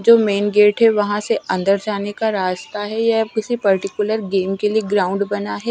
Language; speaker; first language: Hindi; non-native, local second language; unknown